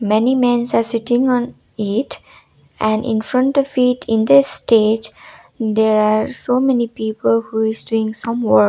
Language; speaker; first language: English; non-native, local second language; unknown